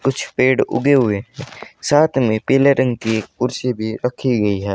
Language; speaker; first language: Hindi; native; Hindi